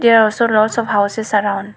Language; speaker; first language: English; non-native, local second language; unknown